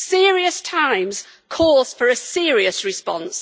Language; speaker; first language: English; native; English